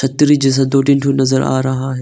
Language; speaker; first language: Hindi; non-native, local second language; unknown